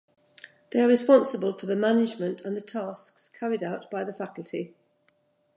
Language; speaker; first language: English; native; English